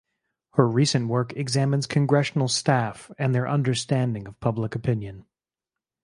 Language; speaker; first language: English; native; English